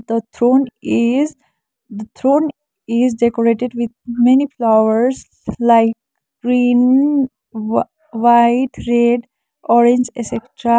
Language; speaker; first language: English; non-native, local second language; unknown